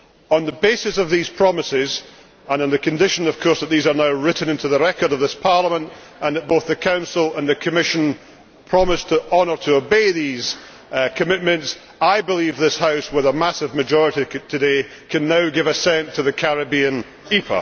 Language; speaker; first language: English; native; English